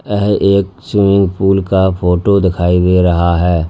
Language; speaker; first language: Hindi; native; Hindi